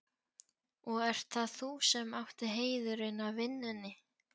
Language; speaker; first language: Icelandic; non-native, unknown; Polish